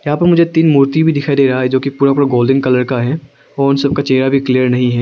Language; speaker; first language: Hindi; early bilingual, other home language; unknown